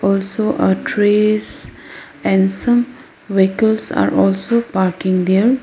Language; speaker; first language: English; non-native, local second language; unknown